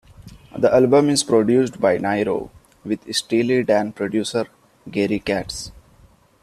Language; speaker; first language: English; non-native, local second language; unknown